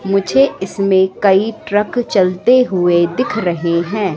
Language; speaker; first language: Hindi; native; Hindi